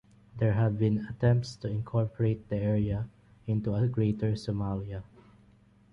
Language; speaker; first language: English; non-native, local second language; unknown